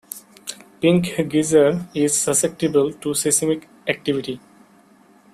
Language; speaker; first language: English; non-native, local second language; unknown